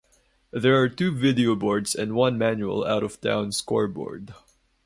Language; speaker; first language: English; non-native, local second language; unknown